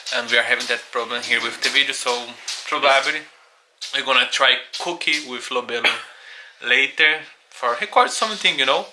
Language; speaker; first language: English; non-native, fluent; Portuguese